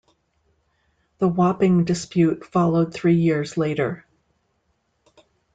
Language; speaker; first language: English; native; English